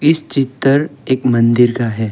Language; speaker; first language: Hindi; non-native, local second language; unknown